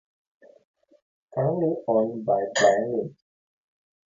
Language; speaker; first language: English; non-native, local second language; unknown